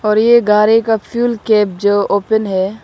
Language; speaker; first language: Hindi; non-native, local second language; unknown